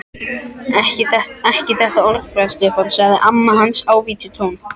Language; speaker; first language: Icelandic; non-native, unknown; French